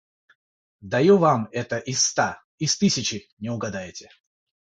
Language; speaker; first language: Russian; non-native, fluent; Georgian